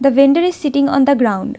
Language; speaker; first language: English; non-native, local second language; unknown